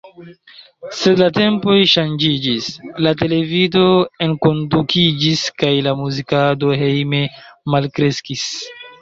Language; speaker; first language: Esperanto; non-native, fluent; Chinese